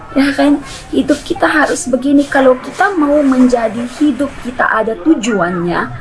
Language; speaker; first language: Indonesian; non-native, fluent; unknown